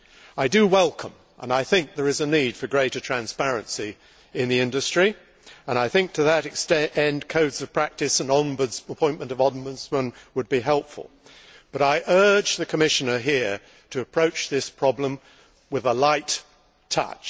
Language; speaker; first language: English; native; English